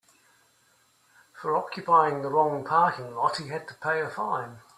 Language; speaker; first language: English; native; English